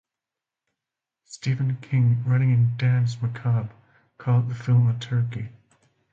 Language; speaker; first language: English; non-native, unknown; Finnish